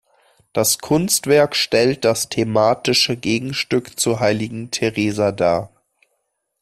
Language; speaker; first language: German; native; German